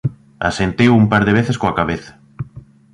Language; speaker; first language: Galician; native; Galician